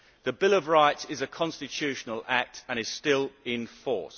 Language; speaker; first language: English; native; English